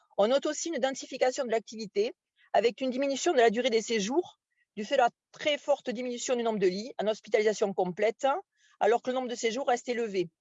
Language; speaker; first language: French; native; French